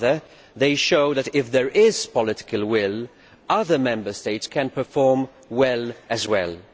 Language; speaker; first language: English; non-native, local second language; Maltese